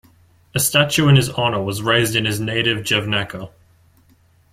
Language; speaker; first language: English; native; English